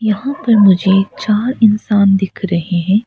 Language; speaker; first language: Hindi; non-native, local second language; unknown